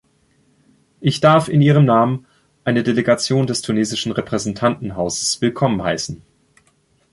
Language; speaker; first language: German; native; German